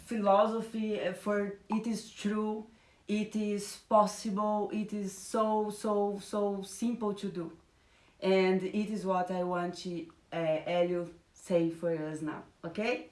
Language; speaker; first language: English; non-native, learner; Portuguese